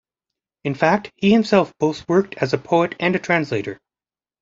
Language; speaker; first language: English; native; English